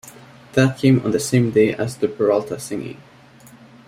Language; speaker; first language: English; native; English